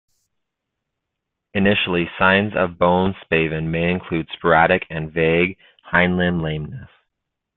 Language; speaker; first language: English; native; English